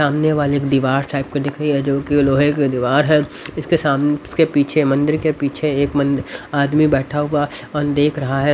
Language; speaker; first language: Hindi; native; Hindi